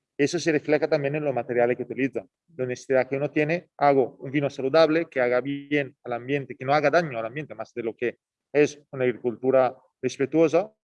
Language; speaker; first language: Spanish; non-native, fluent; Italian